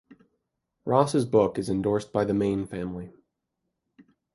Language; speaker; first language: English; native; English